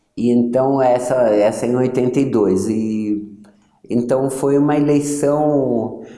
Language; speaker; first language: Portuguese; early bilingual, other home language; Yiddish